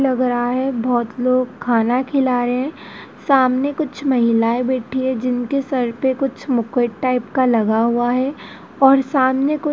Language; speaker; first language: Hindi; native; Hindi